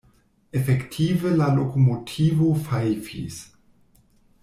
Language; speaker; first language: Esperanto; non-native, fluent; German